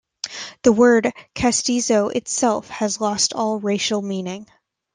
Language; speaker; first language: English; native; English